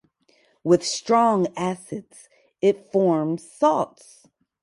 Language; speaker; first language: English; native; English